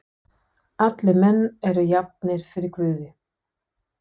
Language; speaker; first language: Icelandic; non-native, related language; Danish